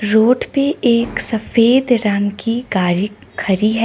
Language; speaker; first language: Hindi; non-native, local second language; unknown